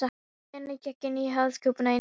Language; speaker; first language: Icelandic; non-native, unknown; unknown